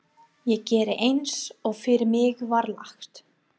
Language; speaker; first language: Icelandic; non-native, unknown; English